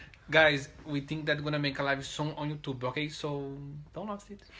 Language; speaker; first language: English; non-native, learner; Portuguese